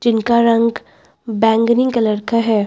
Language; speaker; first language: Hindi; native; Hindi